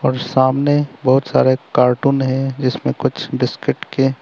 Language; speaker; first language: Hindi; non-native, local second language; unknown